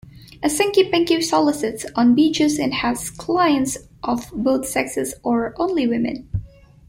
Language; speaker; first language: English; non-native, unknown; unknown